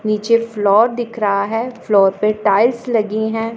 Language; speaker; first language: Hindi; non-native, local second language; Punjabi